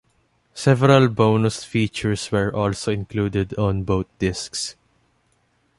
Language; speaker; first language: English; non-native, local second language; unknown